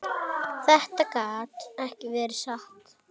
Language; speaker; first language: Icelandic; native; Icelandic